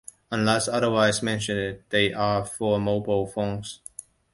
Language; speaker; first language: English; non-native, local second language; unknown